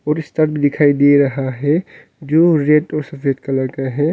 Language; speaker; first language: Hindi; non-native, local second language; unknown